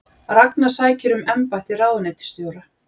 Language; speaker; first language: Icelandic; native; Icelandic